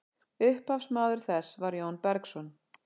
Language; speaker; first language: Icelandic; native; Icelandic